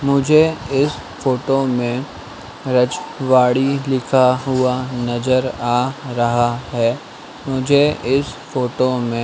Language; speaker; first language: Hindi; native; Hindi